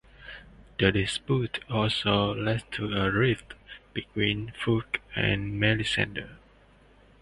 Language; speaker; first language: English; non-native, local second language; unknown